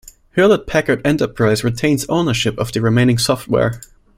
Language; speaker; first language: English; non-native, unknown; German